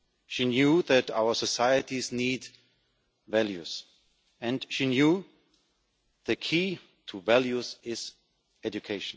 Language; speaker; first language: English; non-native, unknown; German